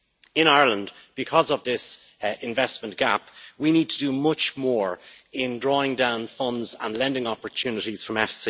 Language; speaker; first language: English; native; English